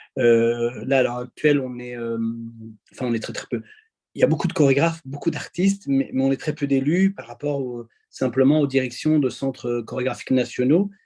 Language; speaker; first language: French; early bilingual, other home language; Arabic